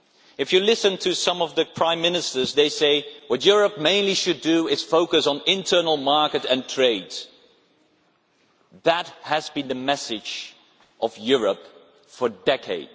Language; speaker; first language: English; non-native, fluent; Dutch